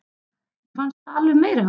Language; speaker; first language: Icelandic; native; Icelandic